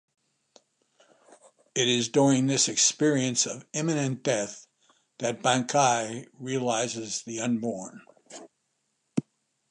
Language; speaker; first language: English; native; English